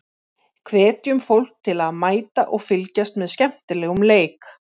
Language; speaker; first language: Icelandic; native; Icelandic